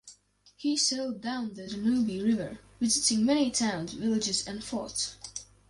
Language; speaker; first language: English; non-native, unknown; Latvian